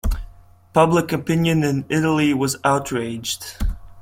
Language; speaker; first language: English; non-native, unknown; Latvian